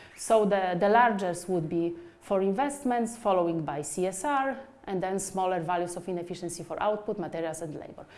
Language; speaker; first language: English; non-native, fluent; Polish